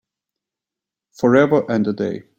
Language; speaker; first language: English; non-native, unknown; German